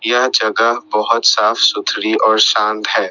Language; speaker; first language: Hindi; non-native, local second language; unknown